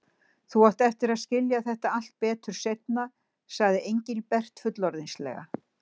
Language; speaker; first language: Icelandic; native; Icelandic